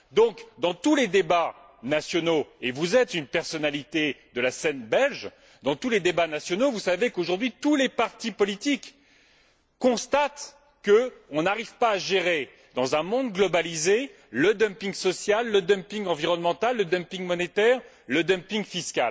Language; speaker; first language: French; native; French